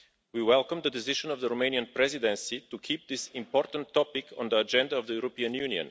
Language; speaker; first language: English; non-native, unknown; Bulgarian